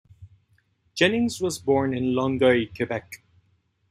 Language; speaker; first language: English; native; English